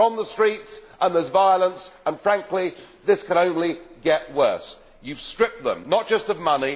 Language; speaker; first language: English; native; English